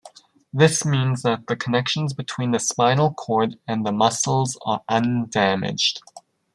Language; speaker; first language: English; native; English